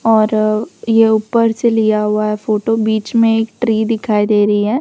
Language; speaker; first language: Hindi; non-native, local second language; Gujarati